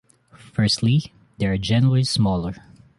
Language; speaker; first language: English; non-native, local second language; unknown